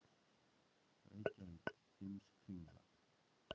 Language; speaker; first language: Icelandic; native; Icelandic